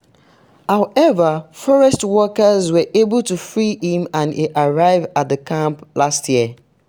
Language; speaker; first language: English; non-native, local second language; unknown